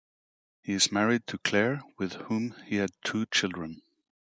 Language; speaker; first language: English; native; English